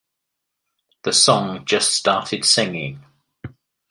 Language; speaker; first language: English; native; English